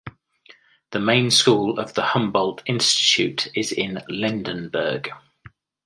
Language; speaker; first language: English; native; English